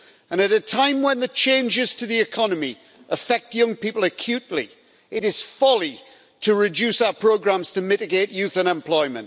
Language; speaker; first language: English; native; English